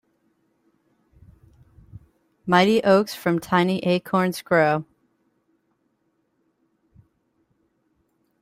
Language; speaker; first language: English; native; English